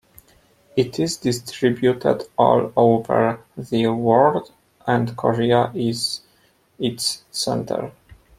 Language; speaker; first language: English; non-native, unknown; Polish